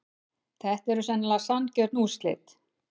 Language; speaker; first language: Icelandic; native; Icelandic